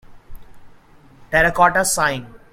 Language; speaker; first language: English; non-native, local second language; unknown